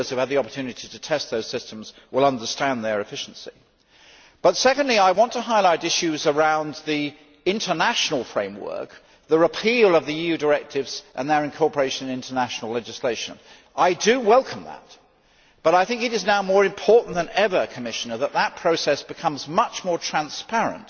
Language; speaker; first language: English; native; English